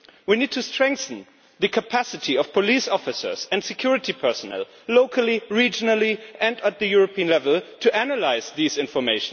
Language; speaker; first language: English; non-native, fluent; German